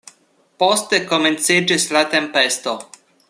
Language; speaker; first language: Esperanto; non-native, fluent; Russian